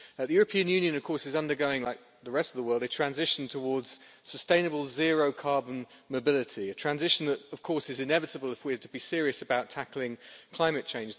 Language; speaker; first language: English; native; English